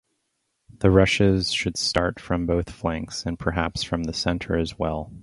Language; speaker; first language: English; native; English